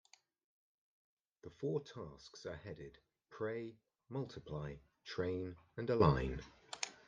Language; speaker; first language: English; native; English